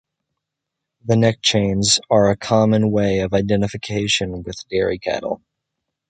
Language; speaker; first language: English; native; English